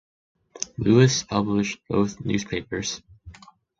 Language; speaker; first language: English; non-native, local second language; Chinese